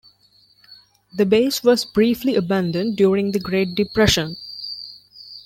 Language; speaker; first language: English; non-native, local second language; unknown